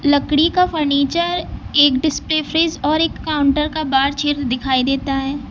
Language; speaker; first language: Hindi; native; Hindi